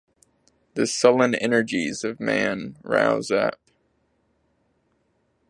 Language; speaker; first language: English; native; English